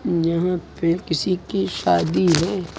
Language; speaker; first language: Hindi; native; Hindi